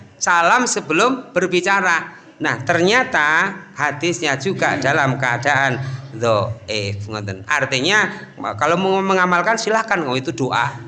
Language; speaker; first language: Indonesian; native; Indonesian